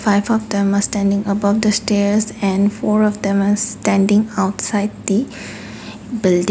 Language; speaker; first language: English; non-native, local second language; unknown